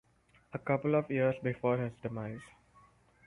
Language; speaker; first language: English; non-native, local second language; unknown